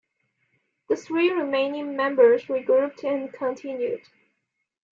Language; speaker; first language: English; non-native, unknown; Chinese